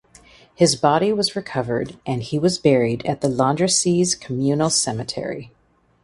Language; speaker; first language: English; native; English